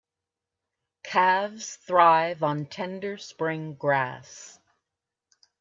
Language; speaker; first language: English; native; English